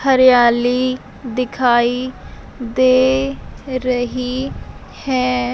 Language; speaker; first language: Hindi; non-native, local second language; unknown